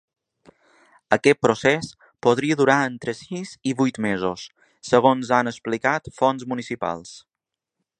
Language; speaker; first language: Catalan; native; Catalan